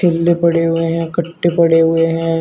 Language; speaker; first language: Hindi; native; Hindi